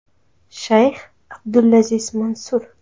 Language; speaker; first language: Uzbek; native; Uzbek